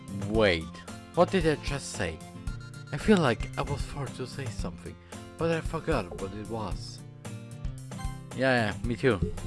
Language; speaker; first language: English; non-native, fluent; German